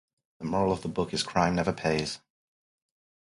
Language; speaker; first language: English; native; English